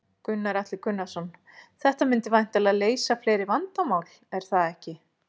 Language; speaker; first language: Icelandic; native; Icelandic